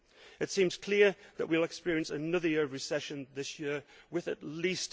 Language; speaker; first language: English; native; English